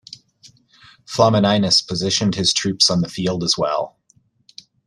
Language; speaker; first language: English; native; English